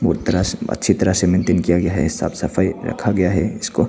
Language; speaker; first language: Hindi; non-native, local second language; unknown